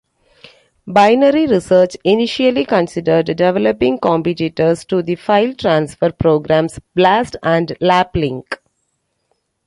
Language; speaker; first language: English; non-native, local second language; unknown